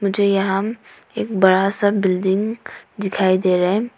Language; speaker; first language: Hindi; non-native, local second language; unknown